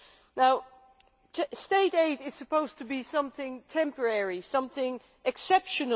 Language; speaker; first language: English; non-native, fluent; Dutch